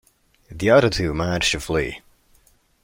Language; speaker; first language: English; non-native, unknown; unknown